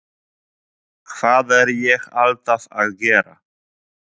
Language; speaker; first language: Icelandic; non-native, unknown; Polish